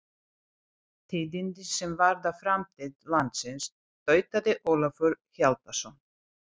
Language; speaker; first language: Icelandic; non-native, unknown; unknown